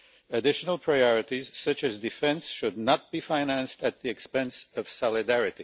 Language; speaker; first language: English; non-native, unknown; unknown